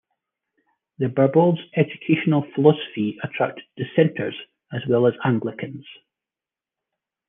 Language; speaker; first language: English; native; English